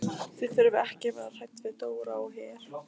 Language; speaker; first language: Icelandic; non-native, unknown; Lithuanian